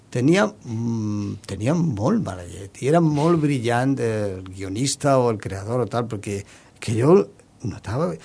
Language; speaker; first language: Catalan; non-native, local second language; Spanish